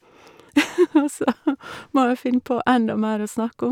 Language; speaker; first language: Norwegian; native; Norwegian